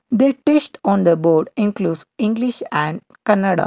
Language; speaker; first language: English; non-native, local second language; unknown